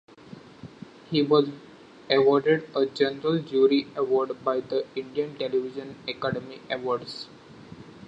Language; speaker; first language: English; non-native, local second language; Marathi